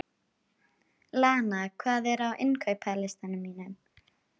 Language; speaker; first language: Icelandic; native; Icelandic